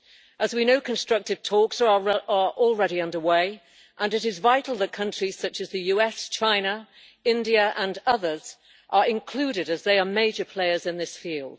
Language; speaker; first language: English; native; English